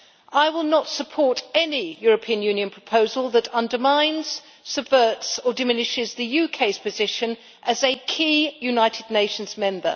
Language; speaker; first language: English; native; English